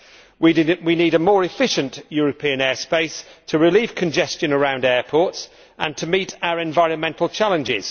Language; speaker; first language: English; native; English